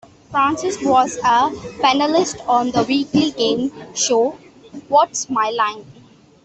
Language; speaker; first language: English; non-native, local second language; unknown